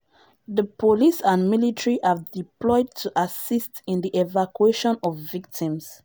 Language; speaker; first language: English; non-native, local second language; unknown